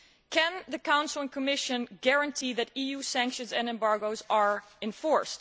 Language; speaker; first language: English; non-native, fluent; Dutch